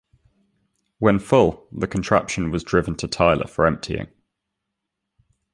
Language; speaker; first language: English; native; English